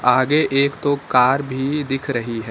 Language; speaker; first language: Hindi; native; Hindi